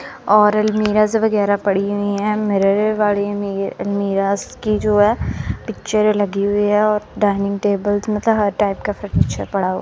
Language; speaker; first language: Hindi; non-native, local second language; Punjabi